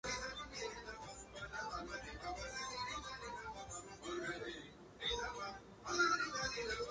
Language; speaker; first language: English; non-native, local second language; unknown